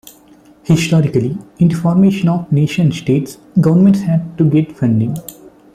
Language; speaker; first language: English; non-native, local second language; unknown